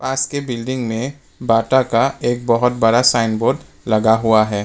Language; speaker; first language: Hindi; non-native, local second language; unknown